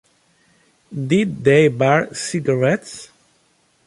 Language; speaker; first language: English; non-native, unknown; Spanish